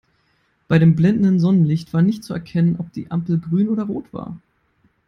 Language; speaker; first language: English; non-native, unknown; German